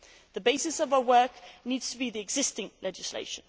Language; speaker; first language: English; non-native, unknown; Swedish